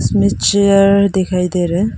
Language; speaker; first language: Hindi; non-native, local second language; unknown